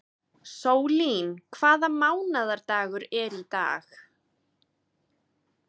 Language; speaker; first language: Icelandic; native; Icelandic